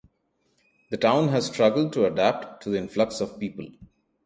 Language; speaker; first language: English; non-native, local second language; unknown